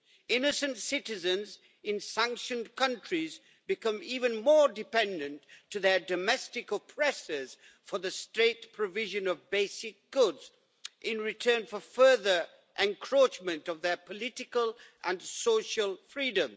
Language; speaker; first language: English; native; English